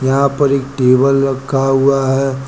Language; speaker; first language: Hindi; native; Hindi